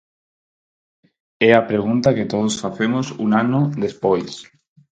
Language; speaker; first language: Galician; non-native, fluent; Spanish